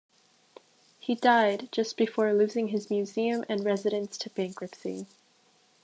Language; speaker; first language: English; native; English